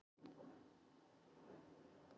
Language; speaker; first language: Icelandic; native; Icelandic